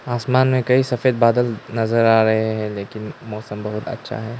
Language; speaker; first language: Hindi; non-native, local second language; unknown